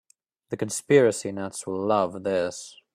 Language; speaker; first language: English; native; English